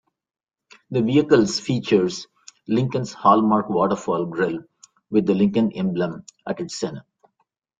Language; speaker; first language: English; non-native, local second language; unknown